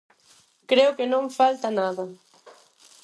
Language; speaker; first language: Galician; non-native, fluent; Spanish